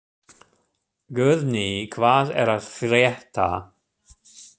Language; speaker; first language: Icelandic; non-native, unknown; German